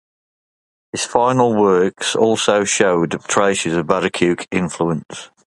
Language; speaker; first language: English; native; English